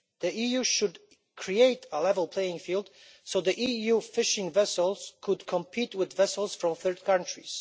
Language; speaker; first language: English; non-native, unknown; Polish